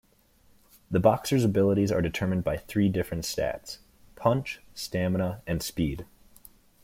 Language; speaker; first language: English; native; English